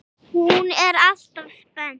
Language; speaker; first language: Icelandic; non-native, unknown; English